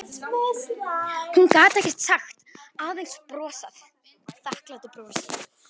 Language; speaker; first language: Icelandic; native; Icelandic